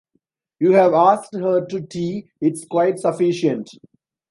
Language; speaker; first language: English; non-native, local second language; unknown